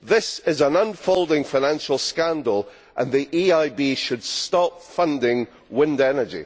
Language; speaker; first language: English; native; English